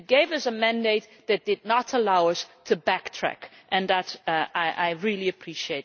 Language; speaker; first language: English; non-native, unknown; Dutch